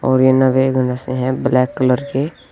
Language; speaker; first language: Hindi; native; Hindi